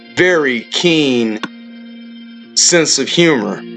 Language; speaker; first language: English; native; English